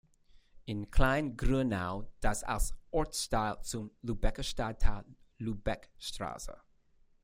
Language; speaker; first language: German; non-native, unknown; English